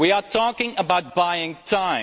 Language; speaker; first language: English; non-native, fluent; Dutch